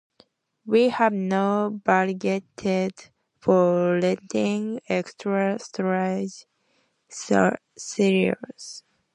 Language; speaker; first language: English; native; English